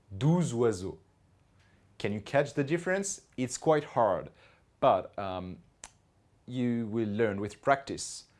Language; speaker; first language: English; non-native, fluent; French